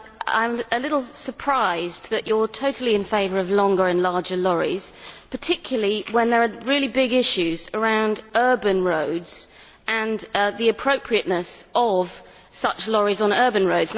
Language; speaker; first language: English; native; English